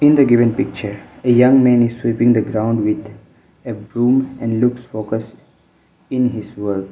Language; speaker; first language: English; non-native, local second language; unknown